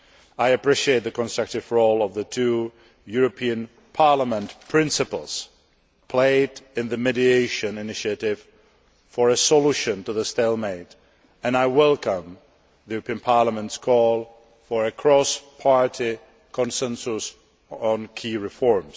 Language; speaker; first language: English; non-native, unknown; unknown